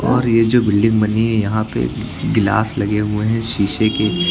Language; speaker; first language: Hindi; native; Hindi